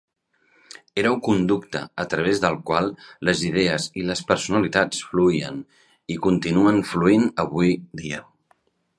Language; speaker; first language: Catalan; native; Catalan